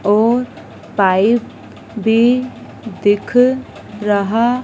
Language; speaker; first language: Hindi; native; Hindi